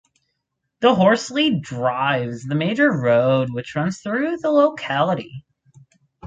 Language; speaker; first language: English; native; English